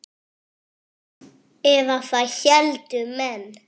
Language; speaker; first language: Icelandic; non-native, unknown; French